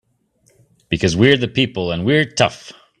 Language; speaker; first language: English; native; English